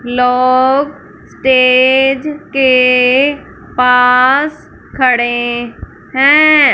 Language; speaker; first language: Hindi; non-native, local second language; Punjabi